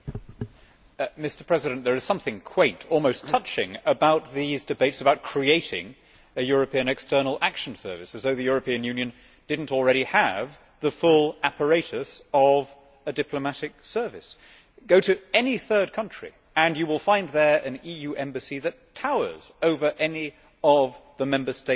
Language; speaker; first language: English; native; English